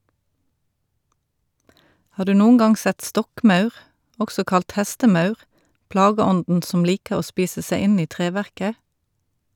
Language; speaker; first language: Norwegian; native; Norwegian